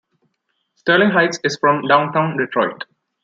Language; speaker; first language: English; non-native, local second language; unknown